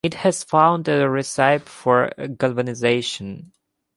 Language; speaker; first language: English; non-native, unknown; Ukrainian